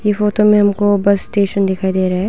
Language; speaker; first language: Hindi; non-native, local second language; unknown